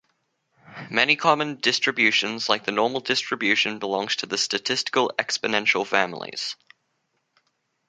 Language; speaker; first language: English; native; English